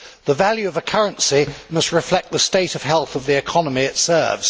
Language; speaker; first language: English; native; English